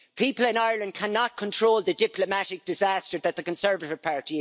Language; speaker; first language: English; native; English